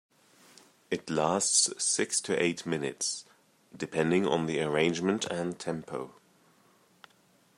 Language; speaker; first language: English; native; English